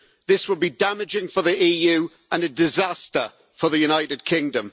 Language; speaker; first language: English; native; English